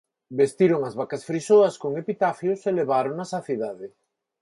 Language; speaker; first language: Galician; non-native, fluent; Spanish